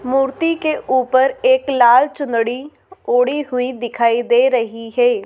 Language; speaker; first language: Hindi; native; Hindi